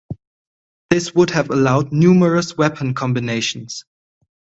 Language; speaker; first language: English; non-native, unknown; German